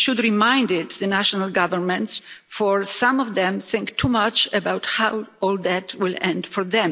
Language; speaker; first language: English; non-native, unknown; Polish